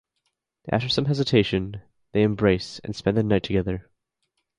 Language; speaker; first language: English; native; English